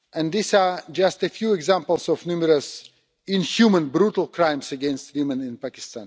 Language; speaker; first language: English; non-native, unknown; Russian